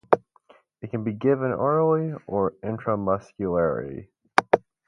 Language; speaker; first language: English; native; English